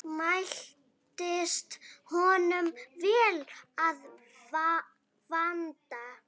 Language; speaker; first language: Icelandic; native; Icelandic